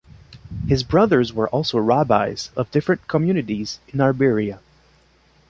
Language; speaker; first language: English; non-native, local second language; French